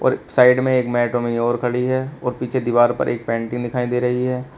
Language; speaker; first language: Hindi; native; Hindi